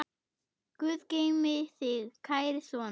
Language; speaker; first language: Icelandic; non-native, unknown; German